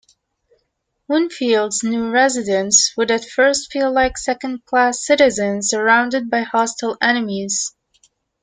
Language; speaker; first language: English; native; English